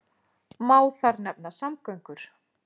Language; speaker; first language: Icelandic; native; Icelandic